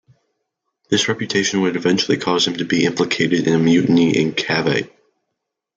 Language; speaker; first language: English; native; English